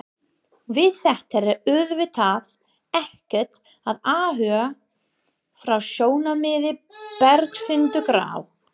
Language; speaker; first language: Icelandic; non-native, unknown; English